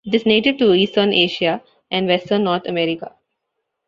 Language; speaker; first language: English; non-native, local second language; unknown